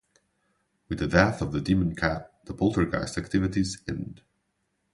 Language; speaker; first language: English; non-native, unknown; Portuguese